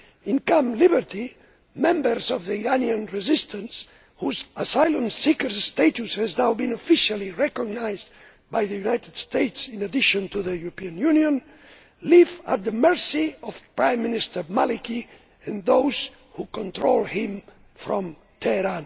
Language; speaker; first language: English; non-native, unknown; Spanish